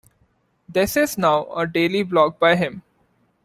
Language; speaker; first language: English; non-native, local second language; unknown